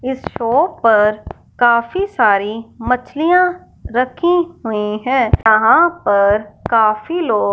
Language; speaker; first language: Hindi; non-native, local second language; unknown